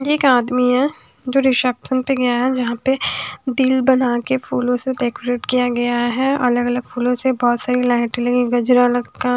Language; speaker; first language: Hindi; native; Hindi